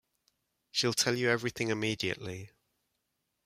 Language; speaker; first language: English; native; English